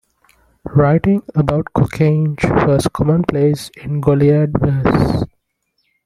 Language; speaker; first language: English; non-native, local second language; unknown